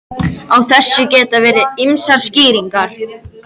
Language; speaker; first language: Icelandic; native; Icelandic